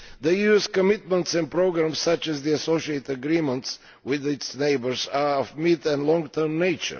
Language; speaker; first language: English; non-native, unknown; Bulgarian